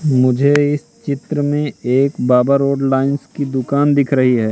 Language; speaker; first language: Hindi; native; Hindi